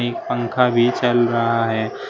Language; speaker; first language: Hindi; native; Hindi